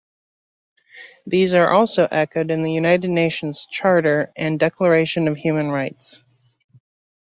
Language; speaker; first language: English; native; English